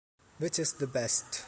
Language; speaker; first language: English; non-native, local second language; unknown